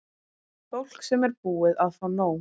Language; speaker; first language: Icelandic; native; Icelandic